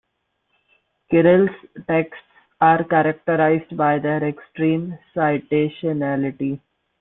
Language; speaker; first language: English; non-native, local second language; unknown